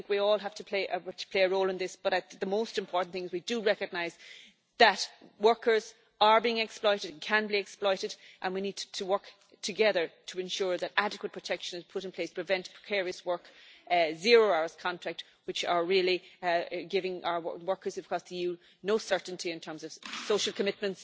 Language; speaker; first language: English; native; English